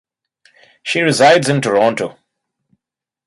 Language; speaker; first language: English; non-native, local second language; Bangla